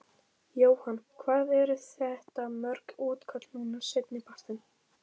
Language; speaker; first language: Icelandic; native; Icelandic